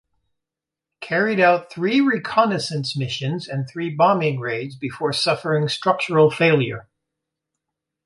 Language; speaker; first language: English; native; English